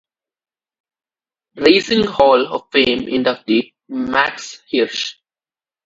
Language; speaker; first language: English; non-native, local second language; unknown